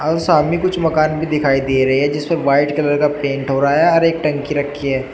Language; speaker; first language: Hindi; native; Hindi